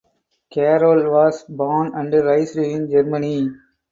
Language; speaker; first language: English; non-native, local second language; Tamil